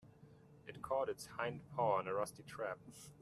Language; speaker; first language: English; non-native, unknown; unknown